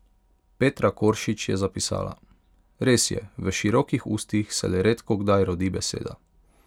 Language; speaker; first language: Slovenian; non-native, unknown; Hungarian